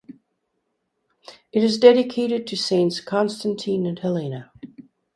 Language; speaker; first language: English; native; English